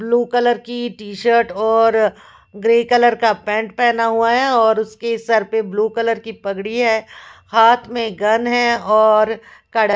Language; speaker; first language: Hindi; non-native, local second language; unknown